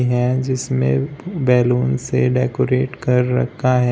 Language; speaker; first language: Hindi; native; Hindi